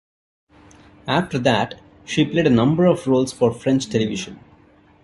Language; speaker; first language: English; non-native, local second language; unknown